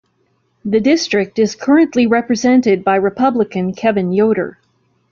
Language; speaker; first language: English; native; English